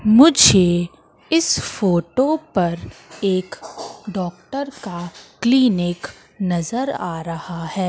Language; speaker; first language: Hindi; native; Hindi